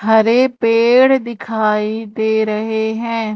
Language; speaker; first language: Hindi; native; Hindi